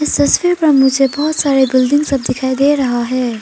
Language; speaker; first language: Hindi; non-native, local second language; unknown